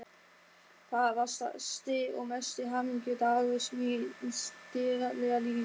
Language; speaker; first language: Icelandic; non-native, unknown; German